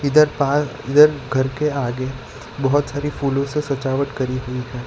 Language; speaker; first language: Hindi; non-native, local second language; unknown